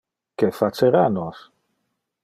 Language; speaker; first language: Interlingua; non-native, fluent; Dutch